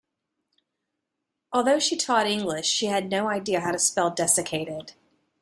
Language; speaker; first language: English; native; English